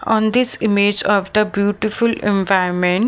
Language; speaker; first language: English; non-native, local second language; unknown